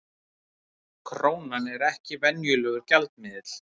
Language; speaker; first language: Icelandic; native; Icelandic